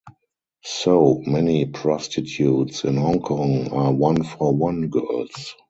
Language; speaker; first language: English; non-native, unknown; German